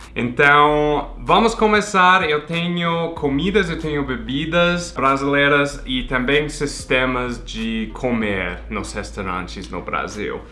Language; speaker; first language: Portuguese; non-native, fluent; English